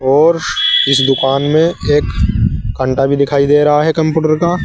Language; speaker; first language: Hindi; native; Hindi